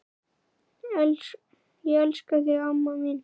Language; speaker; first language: Icelandic; native; Icelandic